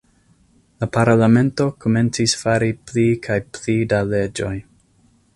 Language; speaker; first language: Esperanto; non-native, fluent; English